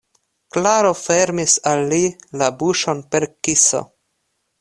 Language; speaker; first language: Esperanto; non-native, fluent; Russian